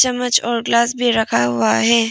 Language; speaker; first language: Hindi; non-native, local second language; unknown